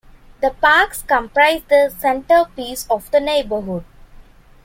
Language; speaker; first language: English; non-native, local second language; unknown